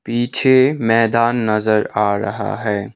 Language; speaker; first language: Hindi; non-native, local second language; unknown